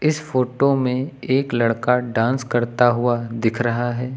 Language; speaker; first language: Hindi; native; Hindi